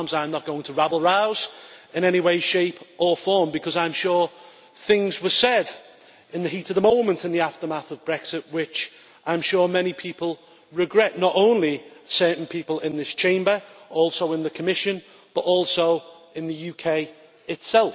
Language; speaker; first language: English; native; English